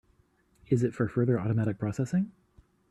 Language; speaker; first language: English; native; English